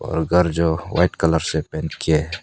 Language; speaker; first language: Hindi; early bilingual, other home language; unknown